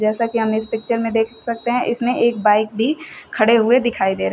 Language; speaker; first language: Hindi; native; Hindi